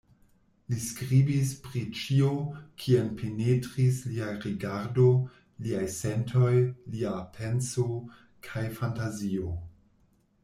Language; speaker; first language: Esperanto; non-native, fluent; German